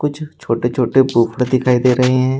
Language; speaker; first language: Hindi; native; Hindi